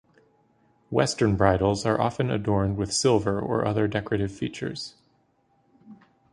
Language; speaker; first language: English; native; English